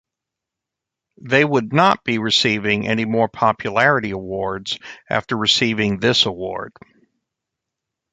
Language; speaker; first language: English; native; English